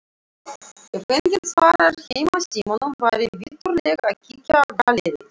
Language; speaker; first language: Icelandic; non-native, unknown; Russian